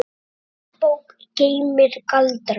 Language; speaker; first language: Icelandic; native; Icelandic